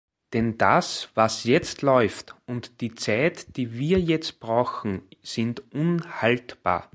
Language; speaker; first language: German; native; German